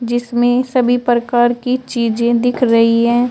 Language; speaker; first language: Hindi; native; Hindi